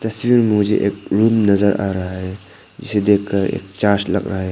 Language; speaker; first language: Hindi; non-native, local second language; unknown